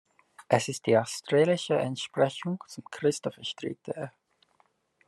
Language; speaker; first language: German; non-native, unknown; English